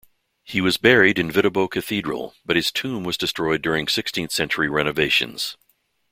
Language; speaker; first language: English; native; English